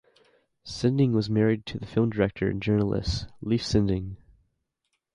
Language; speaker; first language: English; native; English